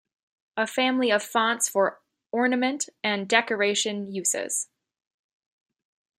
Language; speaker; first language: English; native; English